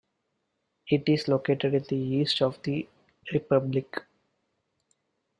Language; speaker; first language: English; non-native, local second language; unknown